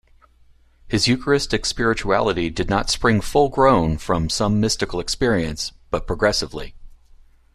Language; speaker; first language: English; native; English